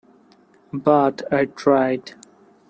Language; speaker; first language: English; non-native, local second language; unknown